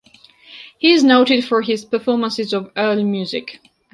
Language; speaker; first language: English; non-native, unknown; Georgian